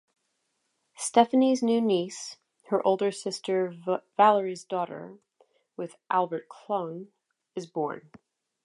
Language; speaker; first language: English; native; English